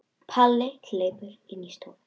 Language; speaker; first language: Icelandic; non-native, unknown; Russian